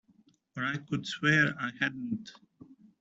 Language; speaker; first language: English; native; English